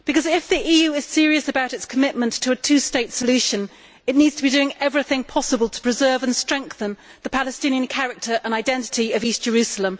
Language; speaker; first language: English; native; English